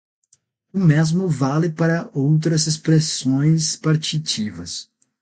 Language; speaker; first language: Portuguese; non-native, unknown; Spanish